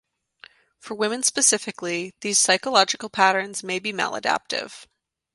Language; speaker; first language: English; native; English